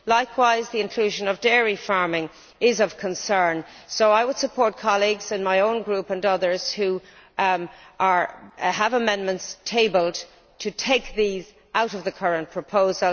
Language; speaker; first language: English; native; English